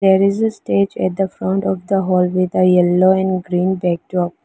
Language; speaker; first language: English; non-native, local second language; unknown